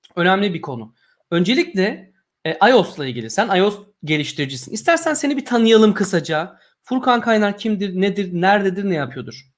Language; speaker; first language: Turkish; native; Turkish